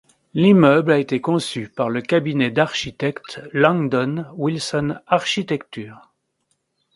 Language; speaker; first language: French; native; French